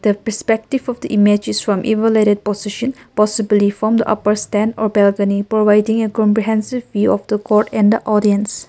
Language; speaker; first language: English; non-native, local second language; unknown